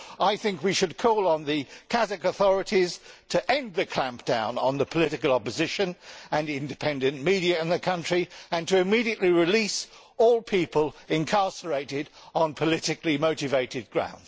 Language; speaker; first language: English; native; English